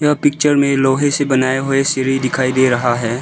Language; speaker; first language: Hindi; early bilingual, other home language; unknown